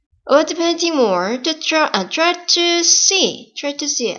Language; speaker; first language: English; non-native, fluent; Korean